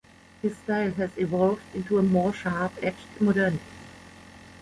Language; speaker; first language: English; non-native, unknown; German